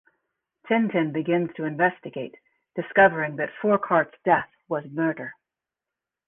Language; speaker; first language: English; native; English